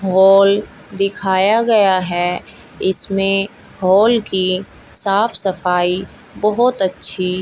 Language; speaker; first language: Hindi; native; Hindi